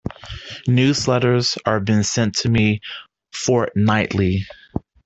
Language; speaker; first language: English; native; English